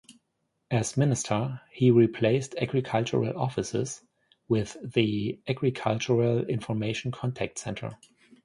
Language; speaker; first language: English; non-native, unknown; German